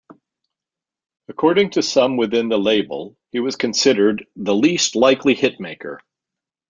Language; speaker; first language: English; native; English